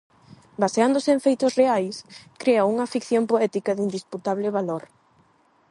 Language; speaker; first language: Galician; non-native, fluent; Spanish